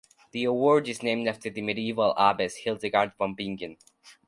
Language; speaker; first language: English; non-native, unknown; Spanish